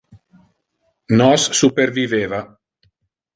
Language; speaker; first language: Interlingua; non-native, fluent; Italian